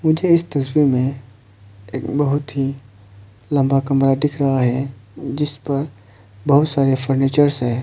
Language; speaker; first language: Hindi; non-native, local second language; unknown